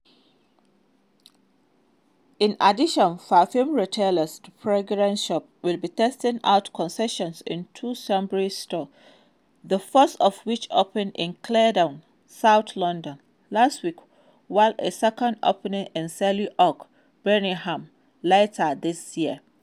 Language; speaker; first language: English; non-native, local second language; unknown